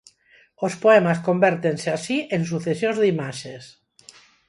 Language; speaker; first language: Galician; non-native, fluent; Spanish